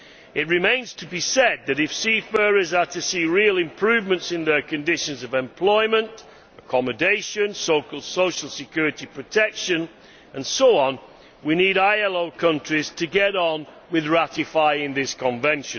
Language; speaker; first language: English; native; English